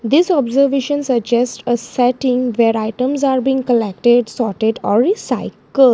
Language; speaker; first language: English; non-native, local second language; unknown